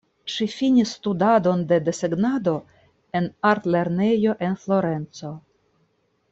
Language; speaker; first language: Esperanto; non-native, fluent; Russian